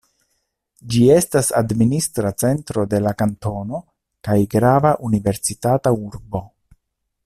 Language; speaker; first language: Esperanto; non-native, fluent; Italian